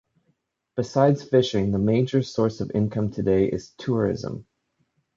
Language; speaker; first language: English; native; English